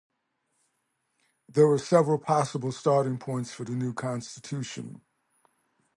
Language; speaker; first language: English; native; English